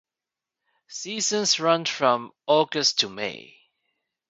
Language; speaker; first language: English; non-native, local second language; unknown